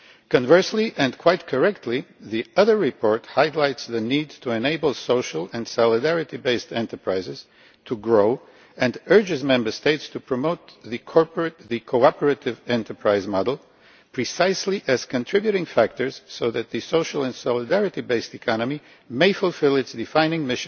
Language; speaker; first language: English; non-native, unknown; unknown